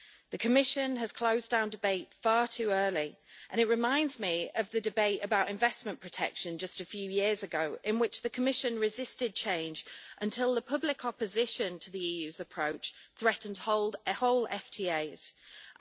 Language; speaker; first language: English; native; English